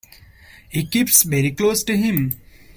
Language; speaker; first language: English; non-native, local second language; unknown